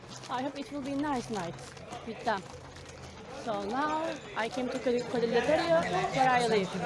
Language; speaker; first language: English; non-native, learner; Turkish